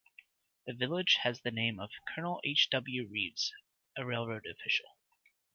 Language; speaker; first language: English; native; English